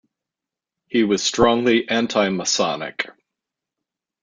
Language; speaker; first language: English; native; English